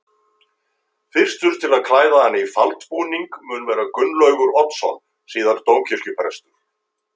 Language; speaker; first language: Icelandic; native; Icelandic